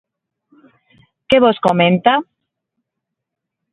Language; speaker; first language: Galician; non-native, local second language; Spanish